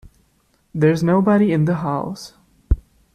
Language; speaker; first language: English; non-native, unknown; German